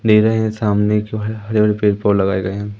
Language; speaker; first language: Hindi; native; Hindi